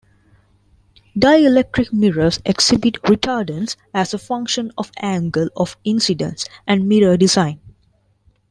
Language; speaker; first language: English; non-native, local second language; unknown